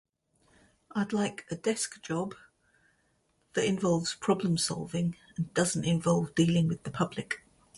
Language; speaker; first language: English; native; English